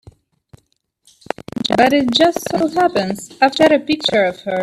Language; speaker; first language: English; native; English